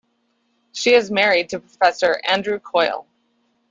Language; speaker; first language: English; native; English